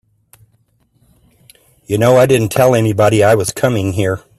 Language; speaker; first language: English; native; English